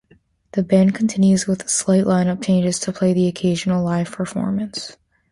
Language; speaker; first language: English; native; English